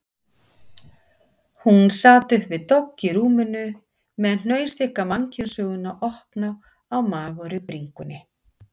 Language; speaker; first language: Icelandic; native; Icelandic